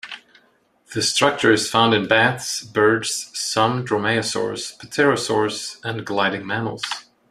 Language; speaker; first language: English; non-native, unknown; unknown